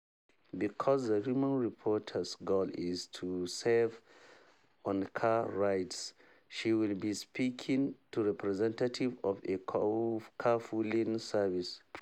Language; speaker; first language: English; non-native, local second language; Hausa